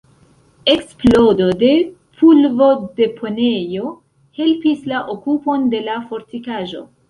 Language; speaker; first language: Esperanto; non-native, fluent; Central Kurdish